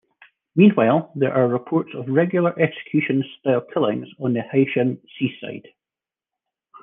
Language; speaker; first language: English; native; English